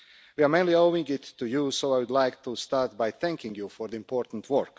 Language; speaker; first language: English; non-native, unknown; Croatian